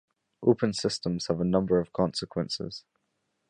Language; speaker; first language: English; native; English